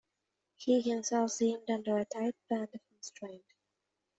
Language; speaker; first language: English; native; English